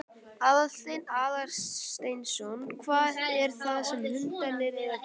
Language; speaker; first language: Icelandic; native; Icelandic